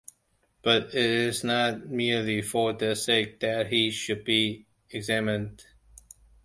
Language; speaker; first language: English; non-native, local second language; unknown